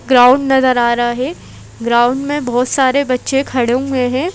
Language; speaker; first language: Hindi; native; Hindi